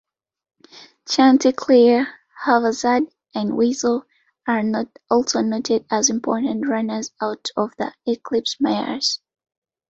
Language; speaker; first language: English; non-native, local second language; Ganda